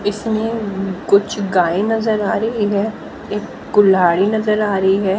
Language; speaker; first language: Hindi; native; Hindi